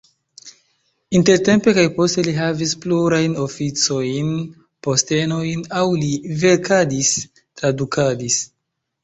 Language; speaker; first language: Esperanto; non-native, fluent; Chinese